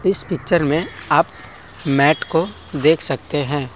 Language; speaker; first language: Hindi; non-native, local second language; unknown